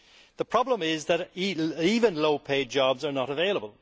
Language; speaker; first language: English; native; English